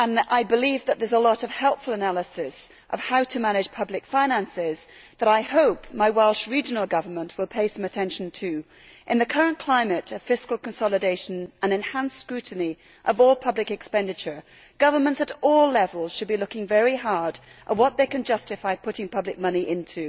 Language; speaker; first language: English; native; English